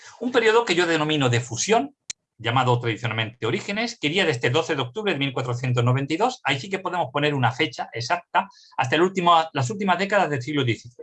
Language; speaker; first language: Spanish; native; Spanish